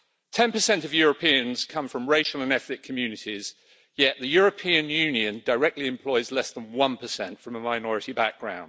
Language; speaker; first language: English; native; English